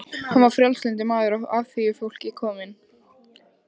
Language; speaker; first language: Icelandic; native; Icelandic